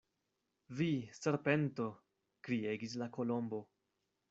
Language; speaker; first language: Esperanto; non-native, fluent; Spanish